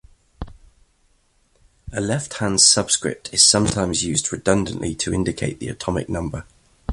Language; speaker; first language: English; native; English